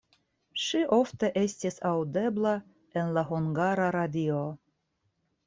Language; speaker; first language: Esperanto; non-native, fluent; Russian